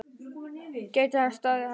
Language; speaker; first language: Icelandic; native; Icelandic